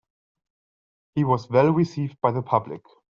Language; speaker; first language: English; non-native, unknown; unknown